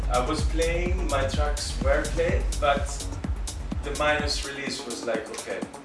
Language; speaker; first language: English; non-native, fluent; Italian